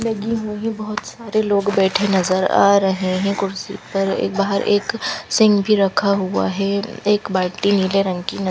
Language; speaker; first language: Hindi; non-native, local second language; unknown